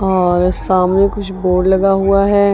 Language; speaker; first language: Hindi; non-native, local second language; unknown